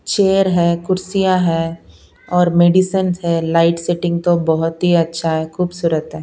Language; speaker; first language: Hindi; non-native, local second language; Punjabi